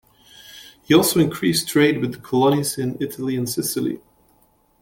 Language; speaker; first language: English; native; English